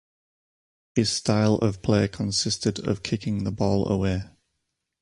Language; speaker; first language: English; native; English